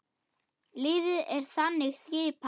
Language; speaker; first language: Icelandic; non-native, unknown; German